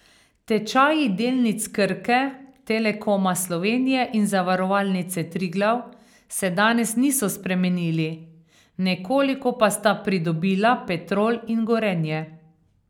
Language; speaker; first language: Slovenian; native; Slovenian